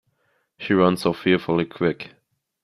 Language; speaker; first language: English; non-native, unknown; German